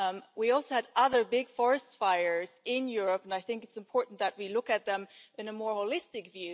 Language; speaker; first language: English; non-native, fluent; German